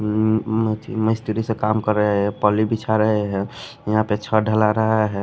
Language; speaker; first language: Hindi; non-native, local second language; Bhojpuri